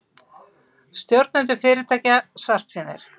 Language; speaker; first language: Icelandic; native; Icelandic